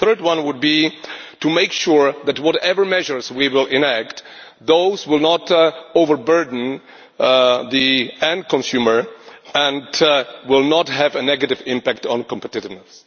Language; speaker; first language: English; non-native, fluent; Czech